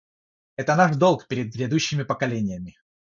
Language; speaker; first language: Russian; non-native, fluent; Georgian